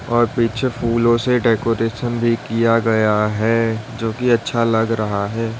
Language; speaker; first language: Hindi; native; Hindi